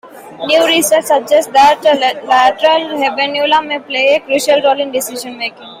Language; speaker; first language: English; non-native, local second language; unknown